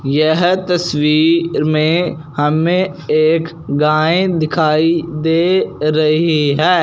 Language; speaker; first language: Hindi; non-native, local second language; Punjabi